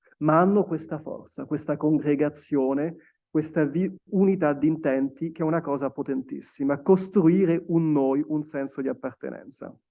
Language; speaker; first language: Italian; non-native, fluent; French